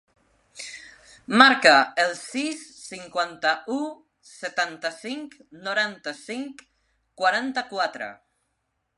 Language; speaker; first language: Catalan; non-native, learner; Spanish